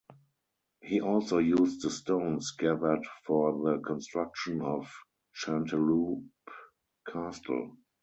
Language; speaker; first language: English; non-native, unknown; German